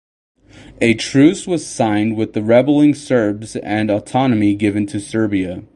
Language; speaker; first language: English; native; English